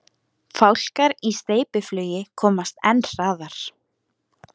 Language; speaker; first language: Icelandic; native; Icelandic